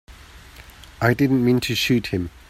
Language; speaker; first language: English; native; English